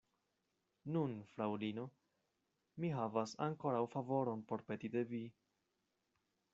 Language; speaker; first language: Esperanto; non-native, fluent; Spanish